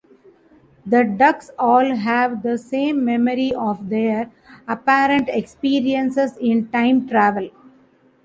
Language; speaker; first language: English; non-native, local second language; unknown